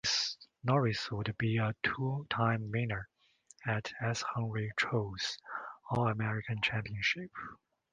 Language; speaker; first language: English; non-native, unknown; Chinese